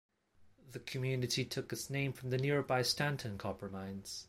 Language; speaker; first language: English; non-native, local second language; Cantonese